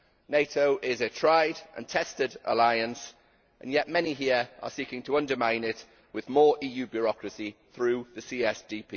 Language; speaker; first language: English; native; English